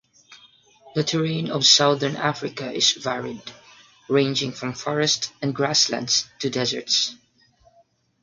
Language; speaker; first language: English; non-native, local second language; Filipino